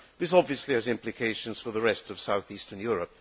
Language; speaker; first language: English; non-native, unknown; Hungarian